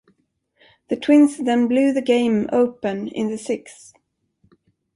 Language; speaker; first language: English; non-native, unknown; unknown